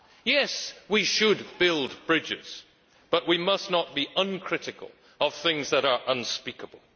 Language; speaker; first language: English; native; English